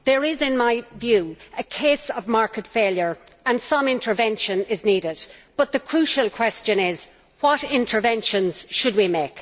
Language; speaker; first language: English; native; English